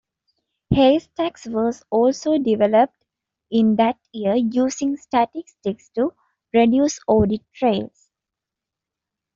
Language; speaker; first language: English; non-native, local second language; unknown